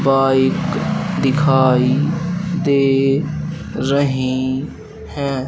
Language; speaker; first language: Hindi; native; Hindi